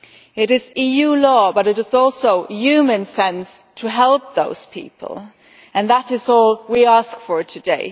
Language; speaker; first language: English; non-native, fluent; German